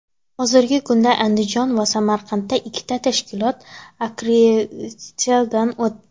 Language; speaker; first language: Uzbek; non-native, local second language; Kara-Kalpak